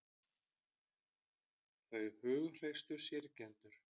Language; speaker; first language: Icelandic; native; Icelandic